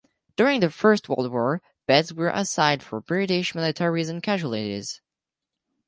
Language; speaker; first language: English; non-native, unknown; French